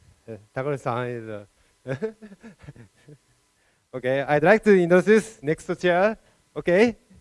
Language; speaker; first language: English; non-native, fluent; Japanese